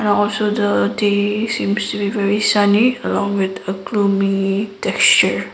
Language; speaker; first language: English; non-native, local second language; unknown